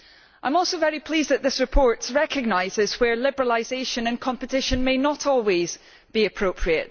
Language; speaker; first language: English; native; English